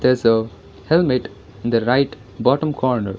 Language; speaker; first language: English; non-native, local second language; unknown